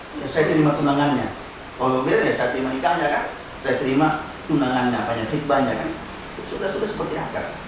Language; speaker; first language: Indonesian; non-native, local second language; Buginese